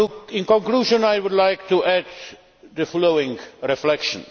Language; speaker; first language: English; non-native, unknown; Czech